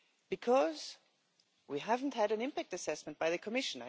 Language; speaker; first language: English; non-native, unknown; German